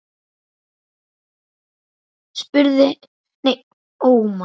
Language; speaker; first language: Icelandic; native; Icelandic